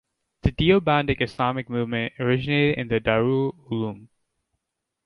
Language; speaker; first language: English; native; English